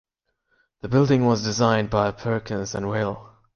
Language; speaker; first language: English; native; English